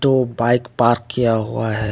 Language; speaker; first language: Hindi; non-native, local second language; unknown